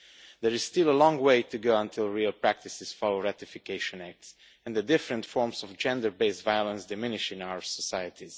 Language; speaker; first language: English; non-native, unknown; Romanian